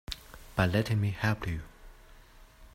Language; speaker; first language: English; non-native, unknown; Chinese